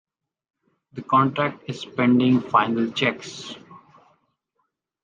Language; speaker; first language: English; non-native, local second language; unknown